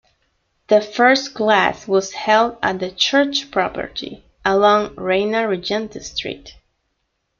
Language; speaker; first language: English; non-native, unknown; Spanish